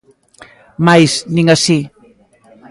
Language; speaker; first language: Galician; native; Galician